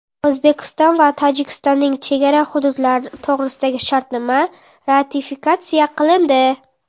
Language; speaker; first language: Uzbek; non-native, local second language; Kara-Kalpak